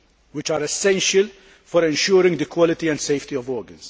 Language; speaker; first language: English; non-native, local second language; Maltese